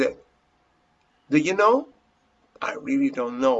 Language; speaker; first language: English; non-native, fluent; Spanish